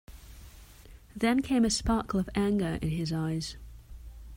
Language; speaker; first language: English; non-native, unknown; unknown